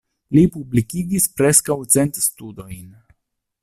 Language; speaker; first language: Esperanto; non-native, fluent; Italian